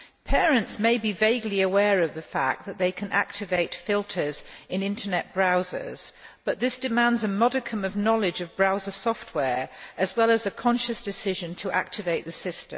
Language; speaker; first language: English; non-native, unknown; Polish